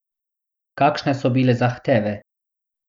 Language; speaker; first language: Slovenian; non-native, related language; Bosnian